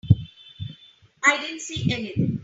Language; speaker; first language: English; non-native, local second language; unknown